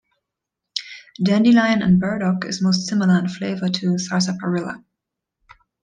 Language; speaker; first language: English; non-native, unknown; German